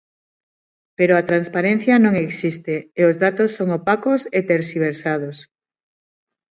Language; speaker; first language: Galician; non-native, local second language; Spanish